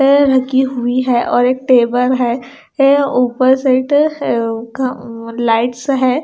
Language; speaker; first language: Hindi; non-native, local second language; Punjabi